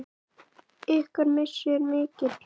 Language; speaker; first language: Icelandic; native; Icelandic